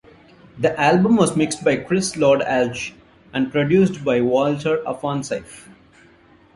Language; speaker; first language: English; non-native, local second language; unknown